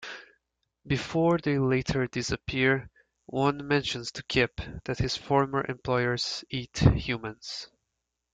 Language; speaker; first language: English; native; English